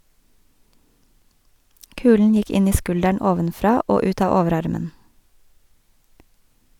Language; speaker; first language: Norwegian; native; Norwegian